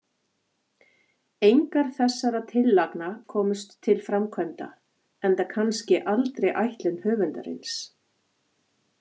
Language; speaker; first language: Icelandic; native; Icelandic